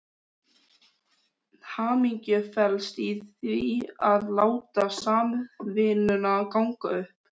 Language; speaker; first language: Icelandic; native; Icelandic